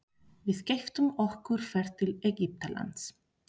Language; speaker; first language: Icelandic; non-native, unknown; Spanish